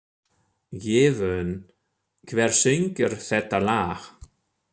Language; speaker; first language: Icelandic; non-native, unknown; German